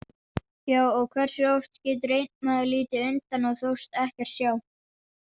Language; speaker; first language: Icelandic; non-native, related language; Danish